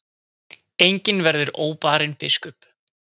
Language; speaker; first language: Icelandic; native; Icelandic